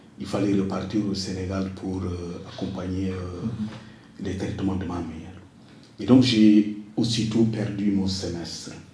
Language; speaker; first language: French; non-native, local second language; Wolof